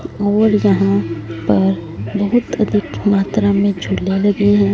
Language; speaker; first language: Hindi; non-native, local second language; Punjabi